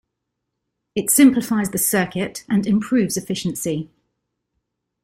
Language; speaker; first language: English; native; English